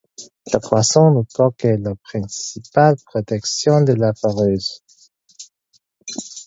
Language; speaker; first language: French; non-native, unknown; English